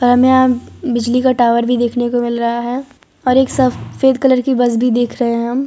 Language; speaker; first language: Hindi; non-native, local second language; Gujarati